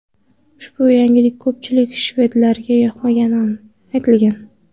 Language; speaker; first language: Uzbek; non-native, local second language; Kara-Kalpak